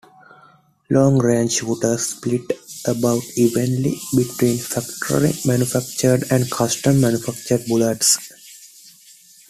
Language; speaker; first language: English; non-native, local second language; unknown